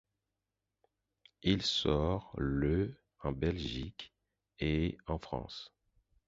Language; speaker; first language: French; non-native, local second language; Haitian Creole